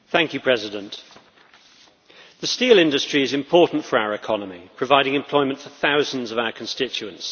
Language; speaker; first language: English; native; English